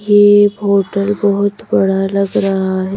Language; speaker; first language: Hindi; native; Hindi